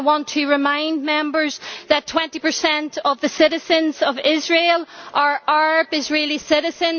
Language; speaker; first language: English; native; English